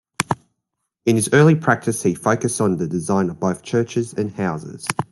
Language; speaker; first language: English; native; English